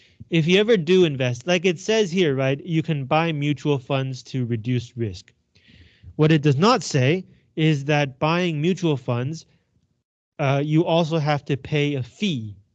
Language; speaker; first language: English; non-native, fluent; Chinese